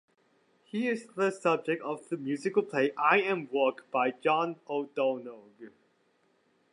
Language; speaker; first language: English; native; English